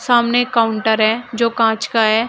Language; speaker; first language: Hindi; native; Hindi